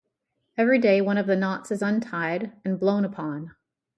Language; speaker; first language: English; native; English